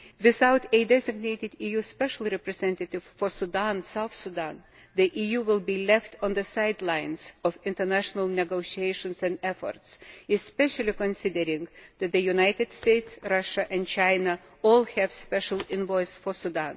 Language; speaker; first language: English; non-native, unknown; Lithuanian